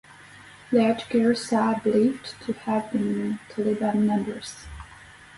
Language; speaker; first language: English; native; English